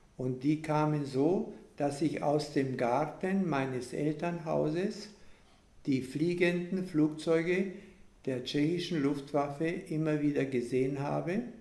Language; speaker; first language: German; native; German